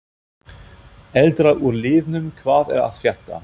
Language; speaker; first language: Icelandic; non-native, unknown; German